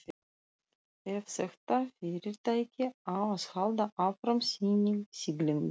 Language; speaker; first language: Icelandic; non-native, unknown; Russian